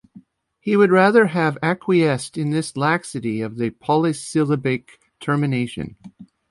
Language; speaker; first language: English; native; English